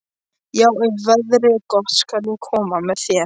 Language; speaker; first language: Icelandic; non-native, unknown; Polish